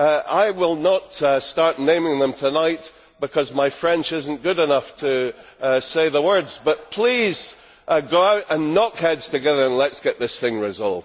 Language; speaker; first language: English; native; English